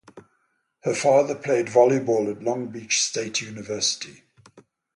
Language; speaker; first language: English; native; English